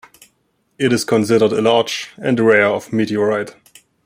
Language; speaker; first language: English; non-native, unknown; German